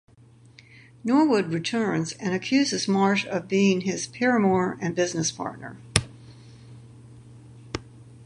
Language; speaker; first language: English; native; English